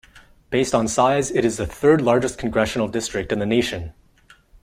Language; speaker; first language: English; non-native, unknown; French